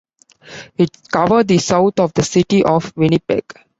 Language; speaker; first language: English; non-native, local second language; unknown